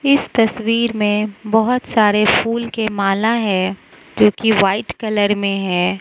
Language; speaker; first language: Hindi; non-native, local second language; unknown